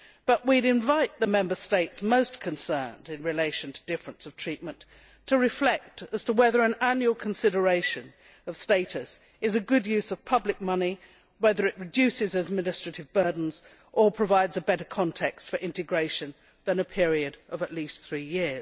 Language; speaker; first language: English; native; English